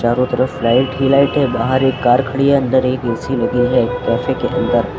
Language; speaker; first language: Hindi; native; Hindi